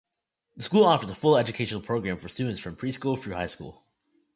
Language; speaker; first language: English; native; English